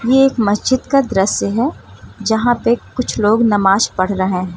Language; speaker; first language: Hindi; native; Hindi